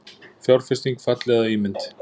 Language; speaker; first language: Icelandic; native; Icelandic